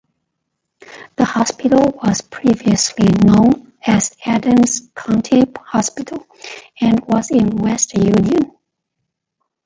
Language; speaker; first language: English; non-native, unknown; Chinese